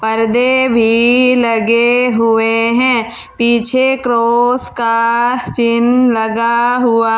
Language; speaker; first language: Hindi; native; Hindi